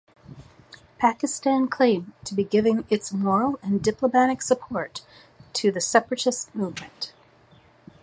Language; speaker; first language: English; native; English